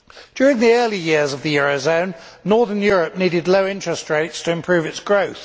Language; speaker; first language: English; native; English